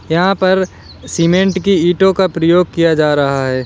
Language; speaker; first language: Hindi; native; Hindi